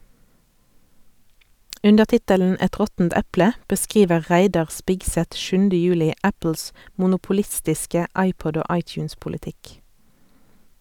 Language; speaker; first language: Norwegian; native; Norwegian